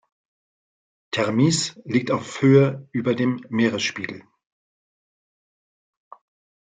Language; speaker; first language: German; native; German